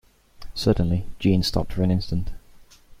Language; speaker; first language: English; native; English